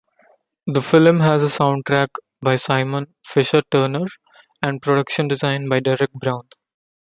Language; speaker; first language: English; non-native, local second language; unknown